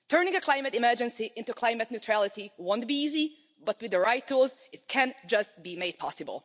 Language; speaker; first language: English; non-native, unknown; Hungarian